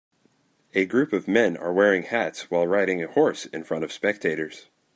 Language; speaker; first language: English; native; English